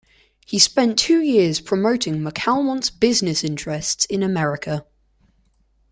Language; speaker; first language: English; native; English